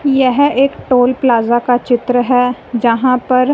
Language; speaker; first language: Hindi; non-native, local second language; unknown